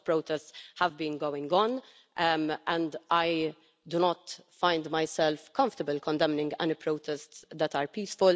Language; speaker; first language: English; non-native, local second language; Maltese